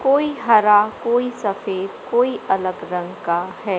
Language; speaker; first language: Hindi; native; Hindi